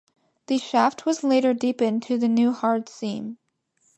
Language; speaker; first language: English; native; English